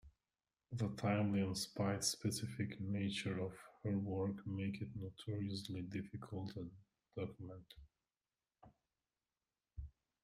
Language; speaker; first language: English; native; English